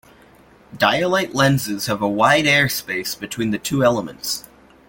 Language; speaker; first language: English; native; English